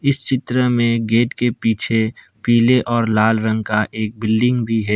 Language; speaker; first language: Hindi; non-native, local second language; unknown